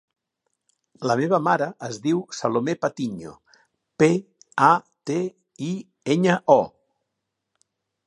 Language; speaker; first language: Catalan; native; Catalan